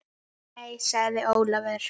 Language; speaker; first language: Icelandic; native; Icelandic